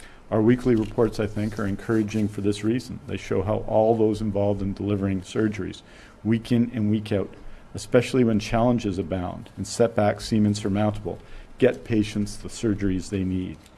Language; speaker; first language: English; native; English